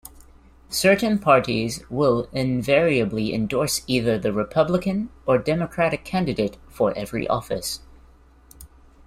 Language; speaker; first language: English; native; English